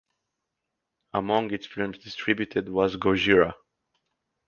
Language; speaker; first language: English; native; English